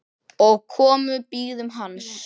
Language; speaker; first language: Icelandic; native; Icelandic